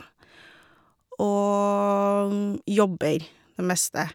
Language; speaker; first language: Norwegian; non-native, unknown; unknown